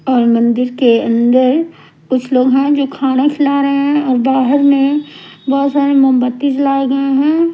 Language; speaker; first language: Hindi; non-native, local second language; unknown